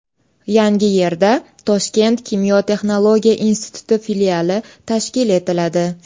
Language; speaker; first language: Uzbek; native; Uzbek